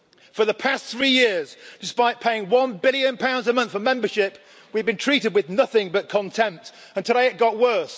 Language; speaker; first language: English; native; English